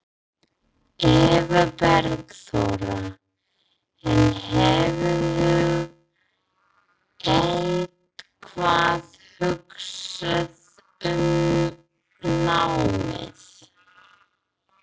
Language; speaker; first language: Icelandic; non-native, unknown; English